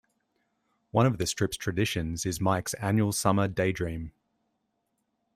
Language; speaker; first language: English; native; English